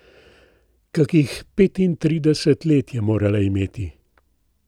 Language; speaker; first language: Slovenian; native; Slovenian